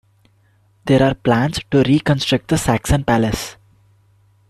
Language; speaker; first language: English; non-native, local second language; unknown